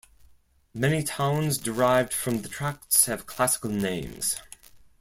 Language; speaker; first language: English; non-native, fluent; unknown